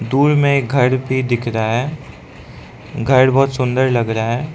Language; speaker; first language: Hindi; non-native, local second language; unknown